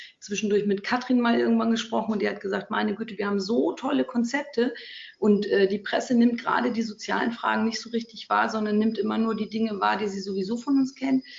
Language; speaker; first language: German; native; German